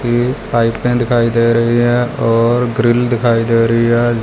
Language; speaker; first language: Hindi; non-native, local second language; Punjabi